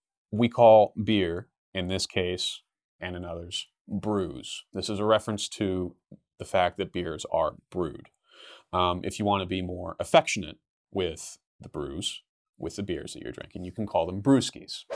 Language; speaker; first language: English; native; English